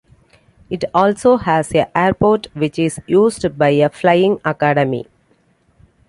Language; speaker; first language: English; non-native, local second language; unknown